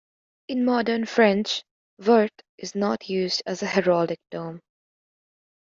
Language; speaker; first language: English; native; English